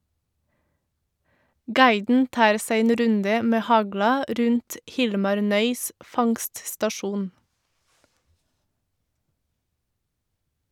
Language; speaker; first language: Norwegian; non-native, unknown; Portuguese